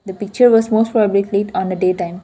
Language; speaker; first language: English; non-native, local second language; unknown